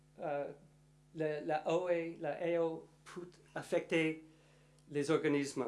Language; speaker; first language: French; non-native, learner; English